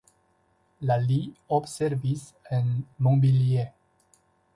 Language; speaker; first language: Esperanto; non-native, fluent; Chinese